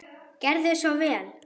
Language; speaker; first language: Icelandic; non-native, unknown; German